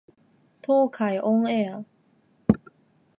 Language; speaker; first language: Japanese; non-native, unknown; Chinese